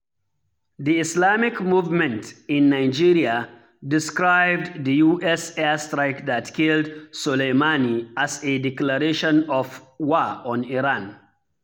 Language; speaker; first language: English; non-native, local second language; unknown